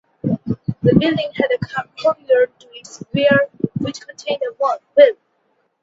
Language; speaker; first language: English; non-native, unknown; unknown